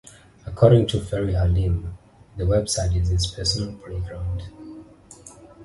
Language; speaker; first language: English; non-native, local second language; Xhosa